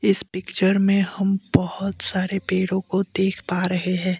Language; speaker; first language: Hindi; non-native, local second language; Assamese